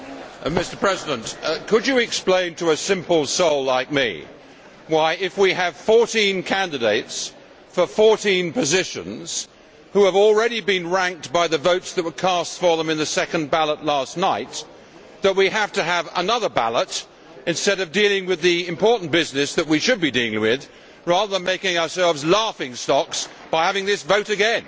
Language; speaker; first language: English; native; English